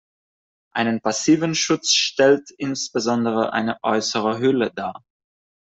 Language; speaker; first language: German; non-native, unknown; Catalan